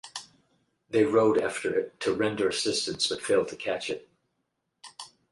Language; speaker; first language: English; native; English